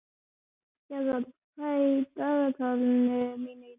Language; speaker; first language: Icelandic; native; Icelandic